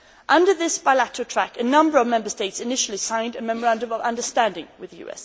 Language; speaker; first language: English; non-native, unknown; Swedish